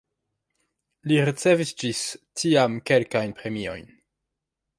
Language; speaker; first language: Esperanto; non-native, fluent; French